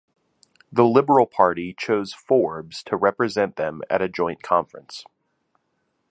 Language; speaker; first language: English; native; English